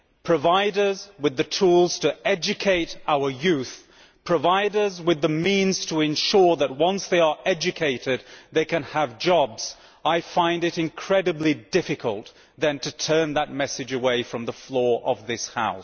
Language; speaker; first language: English; native; English